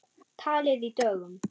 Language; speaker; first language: Icelandic; non-native, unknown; German